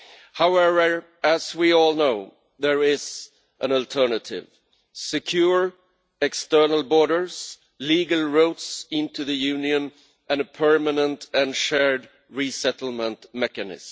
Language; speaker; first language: English; non-native, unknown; Swedish